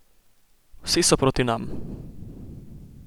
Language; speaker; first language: Slovenian; native; Slovenian